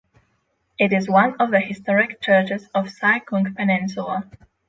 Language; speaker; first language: English; non-native, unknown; Polish